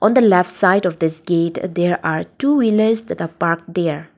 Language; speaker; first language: English; non-native, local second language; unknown